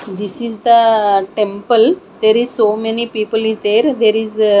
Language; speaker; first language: English; non-native, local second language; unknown